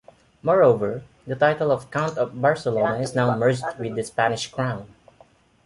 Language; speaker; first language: English; non-native, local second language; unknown